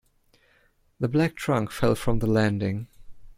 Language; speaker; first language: English; non-native, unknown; German